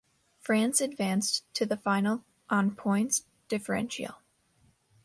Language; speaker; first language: English; native; English